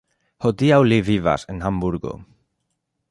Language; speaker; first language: Esperanto; non-native, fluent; Spanish